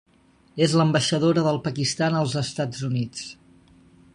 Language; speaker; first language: Catalan; native; Catalan